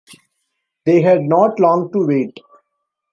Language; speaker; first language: English; non-native, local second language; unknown